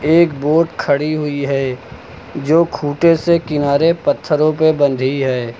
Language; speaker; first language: Hindi; native; Hindi